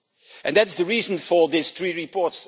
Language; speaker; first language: English; non-native, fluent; Dutch